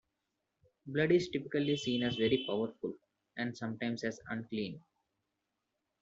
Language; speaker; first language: English; non-native, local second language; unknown